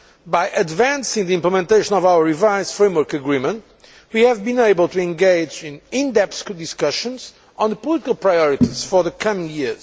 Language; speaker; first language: English; non-native, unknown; Portuguese